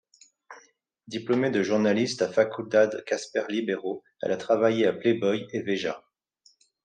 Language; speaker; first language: French; native; French